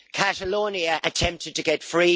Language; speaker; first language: English; native; English